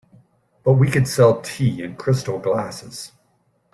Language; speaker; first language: English; native; English